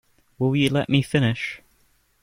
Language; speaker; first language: English; native; English